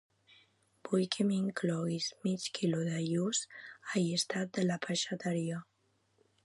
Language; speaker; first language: Catalan; native; Catalan